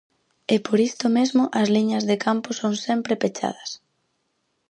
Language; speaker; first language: Galician; native; Galician